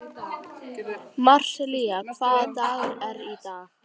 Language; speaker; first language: Icelandic; native; Icelandic